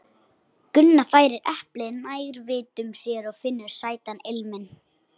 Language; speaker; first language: Icelandic; native; Icelandic